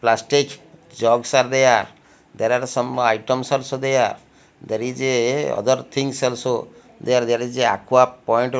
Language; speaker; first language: English; non-native, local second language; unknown